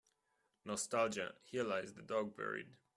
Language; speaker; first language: English; non-native, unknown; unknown